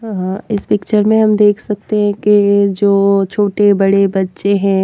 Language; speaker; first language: Hindi; native; Hindi